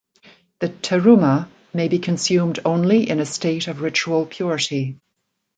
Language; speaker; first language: English; native; English